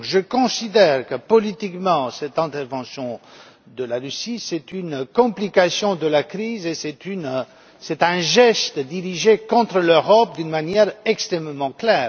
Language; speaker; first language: French; non-native, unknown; Romanian